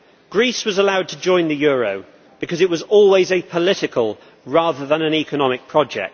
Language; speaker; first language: English; native; English